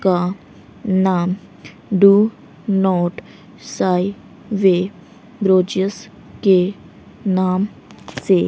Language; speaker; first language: Hindi; native; Hindi